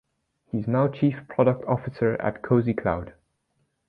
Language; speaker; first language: English; native; English